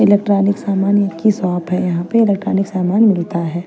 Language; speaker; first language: Hindi; non-native, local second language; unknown